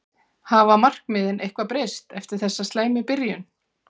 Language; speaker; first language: Icelandic; native; Icelandic